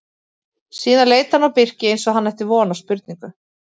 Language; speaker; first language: Icelandic; native; Icelandic